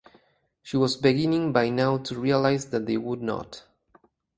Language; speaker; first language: English; native; English